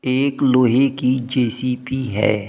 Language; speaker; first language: Hindi; native; Hindi